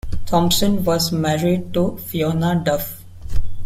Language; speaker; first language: English; non-native, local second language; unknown